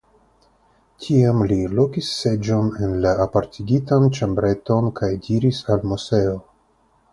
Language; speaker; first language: Esperanto; non-native, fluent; Russian